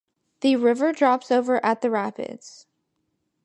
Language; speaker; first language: English; native; English